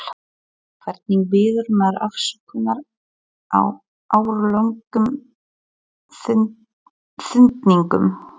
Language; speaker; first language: Icelandic; non-native, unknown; Polish